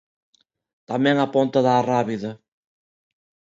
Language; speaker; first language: Galician; non-native, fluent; Spanish